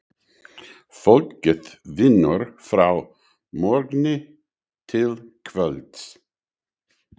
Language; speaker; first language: Icelandic; non-native, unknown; English